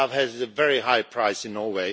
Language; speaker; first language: English; non-native, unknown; Swedish